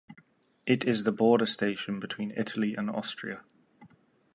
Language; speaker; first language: English; native; English